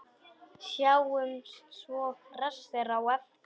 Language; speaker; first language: Icelandic; non-native, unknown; Polish